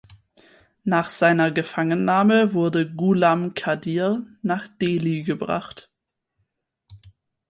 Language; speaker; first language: German; native; German